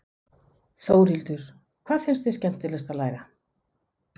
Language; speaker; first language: Icelandic; non-native, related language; Danish